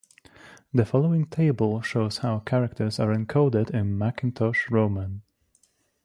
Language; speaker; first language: English; non-native, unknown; Polish